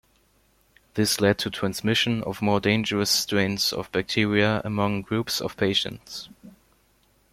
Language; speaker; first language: English; non-native, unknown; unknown